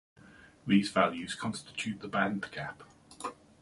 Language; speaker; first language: English; native; English